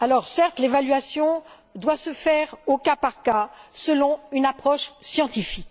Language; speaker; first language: French; native; French